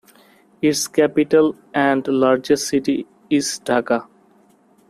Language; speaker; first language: English; non-native, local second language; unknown